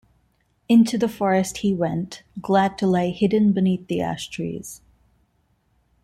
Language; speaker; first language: English; non-native, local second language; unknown